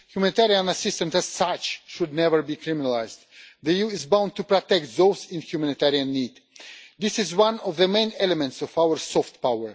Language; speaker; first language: English; non-native, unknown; Russian